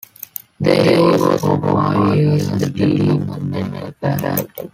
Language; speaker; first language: English; non-native, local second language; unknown